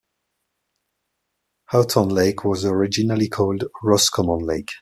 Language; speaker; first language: English; non-native, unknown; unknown